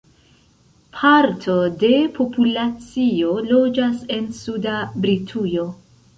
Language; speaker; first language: Esperanto; non-native, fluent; Central Kurdish